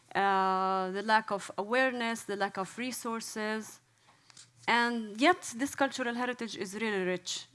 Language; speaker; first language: English; non-native, fluent; Arabic